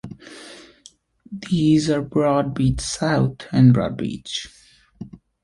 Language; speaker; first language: English; native; English